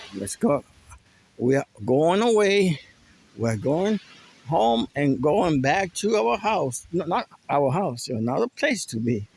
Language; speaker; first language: English; non-native, local second language; Spanish